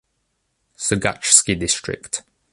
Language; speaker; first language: English; native; English